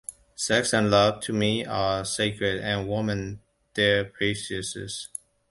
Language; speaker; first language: English; non-native, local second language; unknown